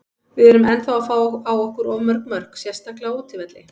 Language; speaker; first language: Icelandic; native; Icelandic